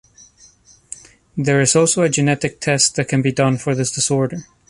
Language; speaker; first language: English; non-native, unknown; Spanish